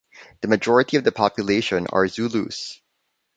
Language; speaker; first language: English; non-native, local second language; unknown